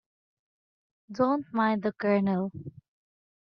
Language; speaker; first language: English; non-native, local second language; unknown